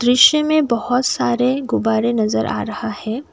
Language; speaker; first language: Hindi; non-native, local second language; Assamese